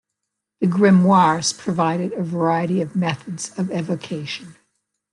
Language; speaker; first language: English; native; English